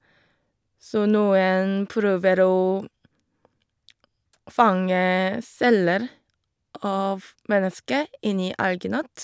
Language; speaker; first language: Norwegian; non-native, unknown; Korean